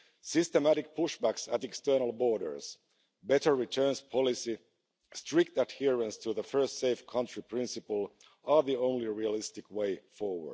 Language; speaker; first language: English; non-native, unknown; Finnish